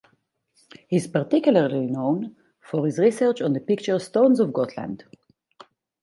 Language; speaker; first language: English; non-native, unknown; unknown